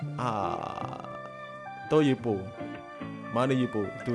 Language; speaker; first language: Korean; non-native, learner; Indonesian